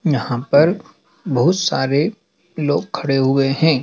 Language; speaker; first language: Hindi; native; Hindi